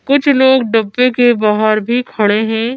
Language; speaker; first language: Hindi; native; Hindi